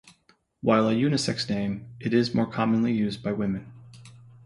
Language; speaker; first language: English; native; English